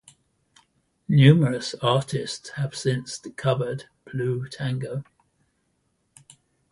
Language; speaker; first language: English; native; English